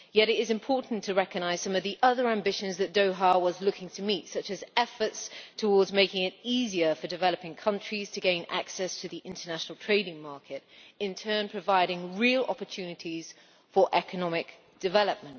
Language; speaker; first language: English; native; English